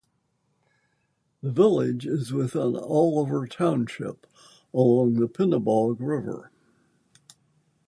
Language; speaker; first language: English; native; English